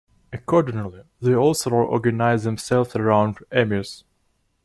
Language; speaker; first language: English; non-native, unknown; Russian